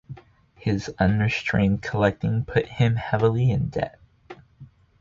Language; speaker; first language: English; native; English